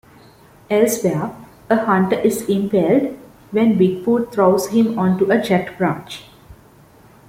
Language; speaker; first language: English; non-native, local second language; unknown